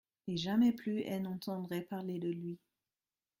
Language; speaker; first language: French; non-native, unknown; German